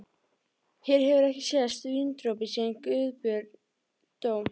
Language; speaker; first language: Icelandic; native; Icelandic